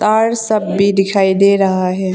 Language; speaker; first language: Hindi; non-native, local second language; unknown